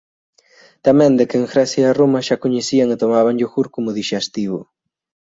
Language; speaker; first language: Galician; native; Galician